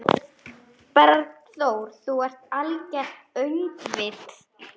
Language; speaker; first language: Icelandic; non-native, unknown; Polish